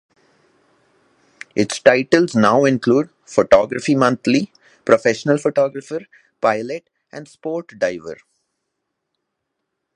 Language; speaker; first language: English; non-native, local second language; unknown